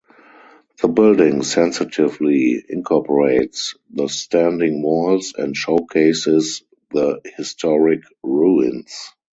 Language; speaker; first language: English; non-native, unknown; German